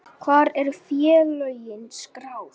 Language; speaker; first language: Icelandic; native; Icelandic